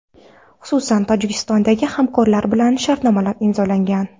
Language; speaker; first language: Uzbek; non-native, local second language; Kara-Kalpak